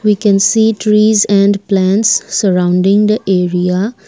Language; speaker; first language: English; non-native, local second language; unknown